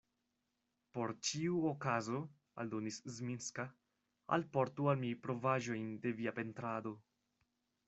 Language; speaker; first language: Esperanto; non-native, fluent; Spanish